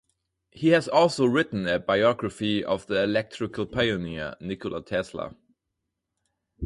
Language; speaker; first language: English; non-native, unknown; German